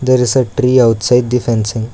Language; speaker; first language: English; non-native, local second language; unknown